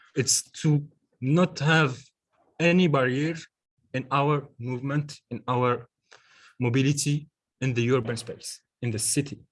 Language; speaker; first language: English; non-native, learner; French